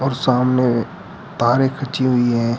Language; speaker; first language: Hindi; native; Hindi